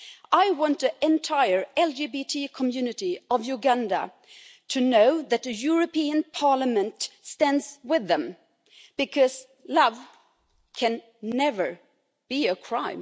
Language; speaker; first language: English; non-native, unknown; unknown